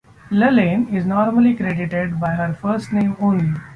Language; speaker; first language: English; non-native, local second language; Marathi